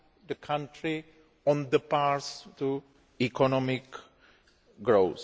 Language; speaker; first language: English; non-native, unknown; Greek